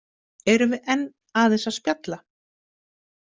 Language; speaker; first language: Icelandic; native; Icelandic